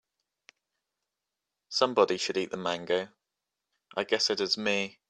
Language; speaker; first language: English; native; English